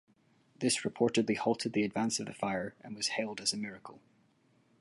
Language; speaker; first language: English; native; English